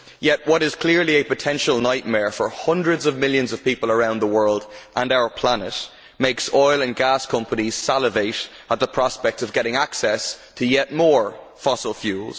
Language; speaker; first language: English; native; English